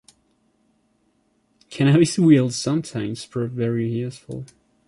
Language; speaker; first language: English; non-native, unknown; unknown